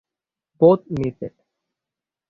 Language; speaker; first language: English; non-native, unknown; Bangla